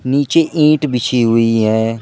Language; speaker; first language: Hindi; native; Hindi